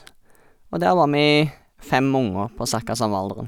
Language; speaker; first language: Norwegian; native; Norwegian